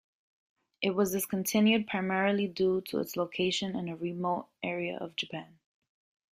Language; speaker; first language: English; native; English